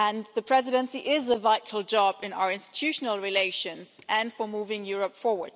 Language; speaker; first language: English; non-native, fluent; German